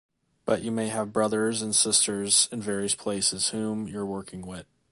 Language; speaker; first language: English; native; English